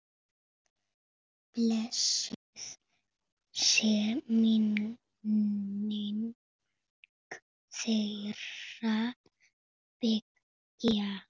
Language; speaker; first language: Icelandic; non-native, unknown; Spanish